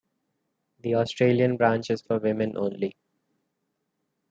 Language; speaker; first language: English; non-native, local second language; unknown